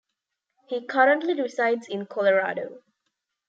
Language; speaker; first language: English; non-native, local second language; Tamil